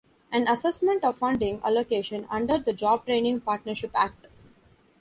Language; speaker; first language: English; non-native, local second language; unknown